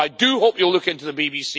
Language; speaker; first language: English; native; English